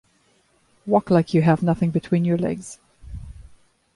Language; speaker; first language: English; non-native, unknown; German